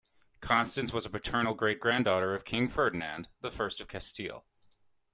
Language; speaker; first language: English; native; English